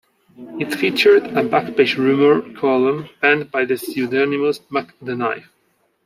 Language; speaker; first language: English; non-native, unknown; Spanish